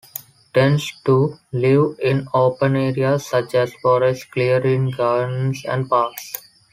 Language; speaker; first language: English; non-native, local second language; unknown